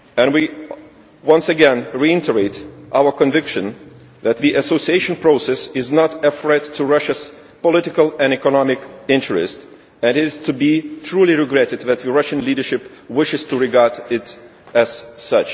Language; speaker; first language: English; non-native, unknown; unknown